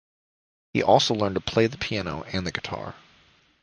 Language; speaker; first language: English; native; English